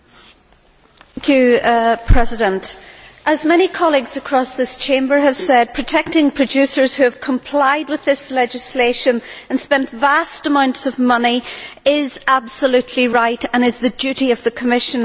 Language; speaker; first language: English; native; English